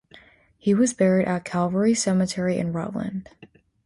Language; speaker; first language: English; native; English